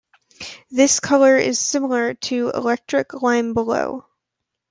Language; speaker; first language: English; native; English